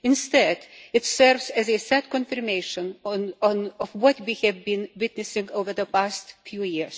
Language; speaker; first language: English; non-native, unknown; Lithuanian